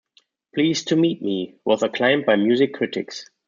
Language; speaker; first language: English; non-native, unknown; German